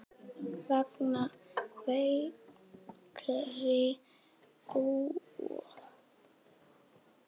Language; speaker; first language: Icelandic; native; Icelandic